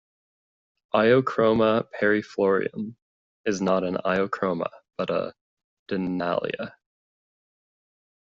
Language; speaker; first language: English; native; English